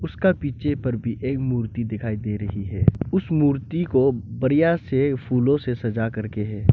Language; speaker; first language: Hindi; non-native, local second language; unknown